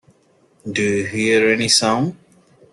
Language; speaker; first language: English; non-native, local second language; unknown